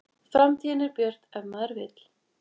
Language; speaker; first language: Icelandic; native; Icelandic